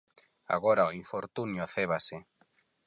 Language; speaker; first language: Galician; non-native, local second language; Spanish